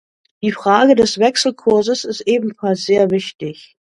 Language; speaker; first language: German; native; German